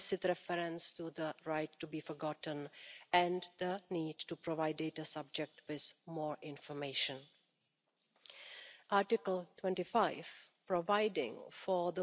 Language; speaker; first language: English; non-native, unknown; German